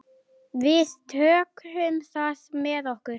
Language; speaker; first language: Icelandic; native; Icelandic